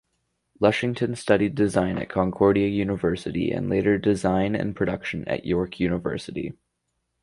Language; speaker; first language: English; native; English